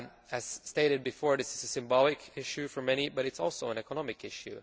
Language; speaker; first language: English; non-native, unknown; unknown